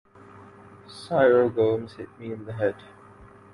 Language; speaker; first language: English; non-native, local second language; Urdu